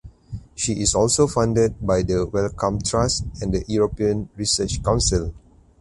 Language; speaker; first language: English; non-native, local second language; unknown